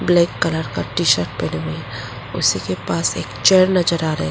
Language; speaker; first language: Hindi; non-native, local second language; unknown